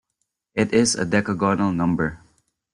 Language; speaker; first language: English; non-native, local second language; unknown